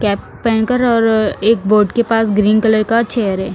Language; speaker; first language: Hindi; non-native, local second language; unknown